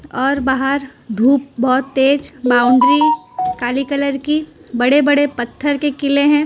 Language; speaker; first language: Hindi; non-native, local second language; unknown